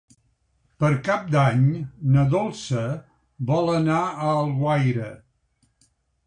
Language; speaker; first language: Catalan; native; Catalan